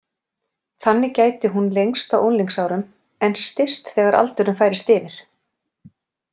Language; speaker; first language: Icelandic; native; Icelandic